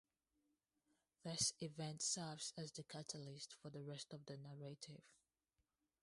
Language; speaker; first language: English; non-native, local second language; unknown